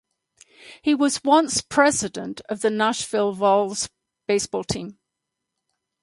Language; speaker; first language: English; native; English